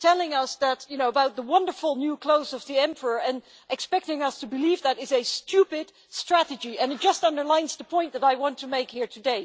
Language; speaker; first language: English; non-native, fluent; Dutch